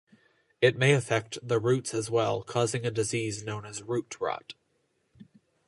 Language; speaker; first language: English; native; English